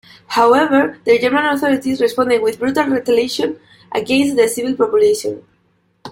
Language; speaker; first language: English; non-native, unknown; Spanish